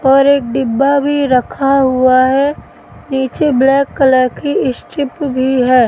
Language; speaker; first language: Hindi; native; Hindi